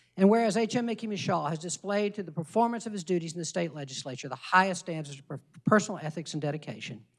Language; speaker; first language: English; native; English